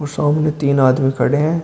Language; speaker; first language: Hindi; native; Hindi